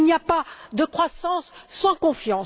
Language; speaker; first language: French; native; French